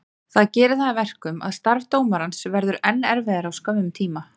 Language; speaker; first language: Icelandic; native; Icelandic